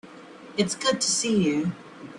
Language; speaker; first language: English; non-native, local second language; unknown